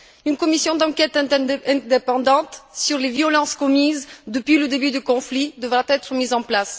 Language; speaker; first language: French; non-native, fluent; Bulgarian